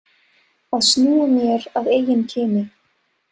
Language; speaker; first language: Icelandic; non-native, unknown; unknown